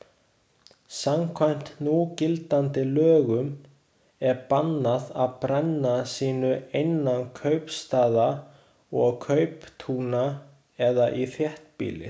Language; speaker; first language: Icelandic; non-native, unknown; Chinese